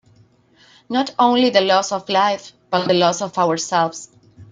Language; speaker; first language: English; non-native, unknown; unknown